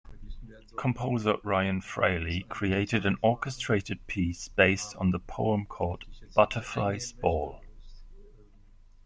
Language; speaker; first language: English; non-native, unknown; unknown